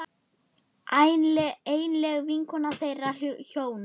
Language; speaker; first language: Icelandic; non-native, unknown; German